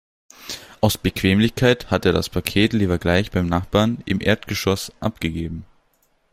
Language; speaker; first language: German; native; German